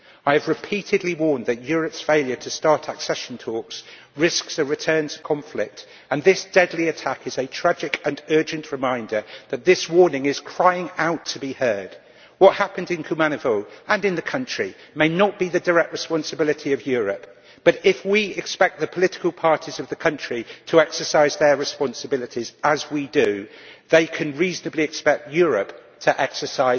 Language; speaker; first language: English; native; English